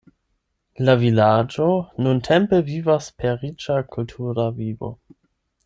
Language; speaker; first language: Esperanto; non-native, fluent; German